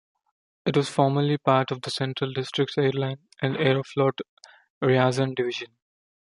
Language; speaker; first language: English; non-native, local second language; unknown